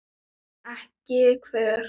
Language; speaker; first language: Icelandic; non-native, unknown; Thai